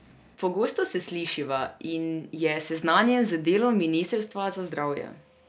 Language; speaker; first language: Slovenian; non-native, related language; Serbian